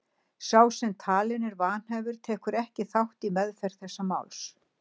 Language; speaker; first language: Icelandic; native; Icelandic